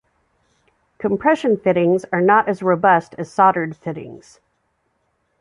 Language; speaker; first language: English; native; English